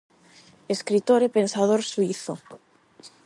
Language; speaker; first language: Galician; non-native, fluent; Spanish